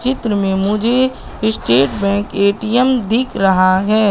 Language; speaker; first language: Hindi; native; Hindi